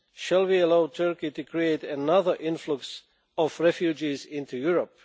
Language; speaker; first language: English; non-native, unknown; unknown